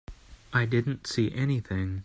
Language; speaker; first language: English; native; English